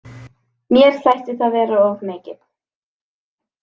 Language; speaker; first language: Icelandic; native; Icelandic